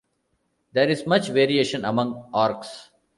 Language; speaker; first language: English; non-native, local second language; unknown